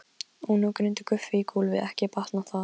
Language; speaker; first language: Icelandic; non-native, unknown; Polish